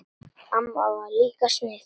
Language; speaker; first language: Icelandic; non-native, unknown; Latvian